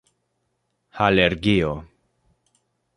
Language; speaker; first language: Esperanto; non-native, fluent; Spanish